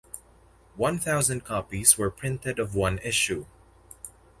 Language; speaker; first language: English; non-native, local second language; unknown